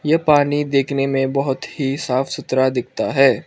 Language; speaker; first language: Hindi; early bilingual, other home language; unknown